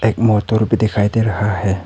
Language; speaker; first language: Hindi; non-native, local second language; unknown